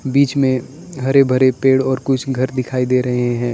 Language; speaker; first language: Hindi; non-native, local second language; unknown